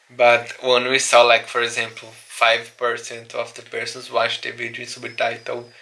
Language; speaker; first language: English; non-native, learner; Portuguese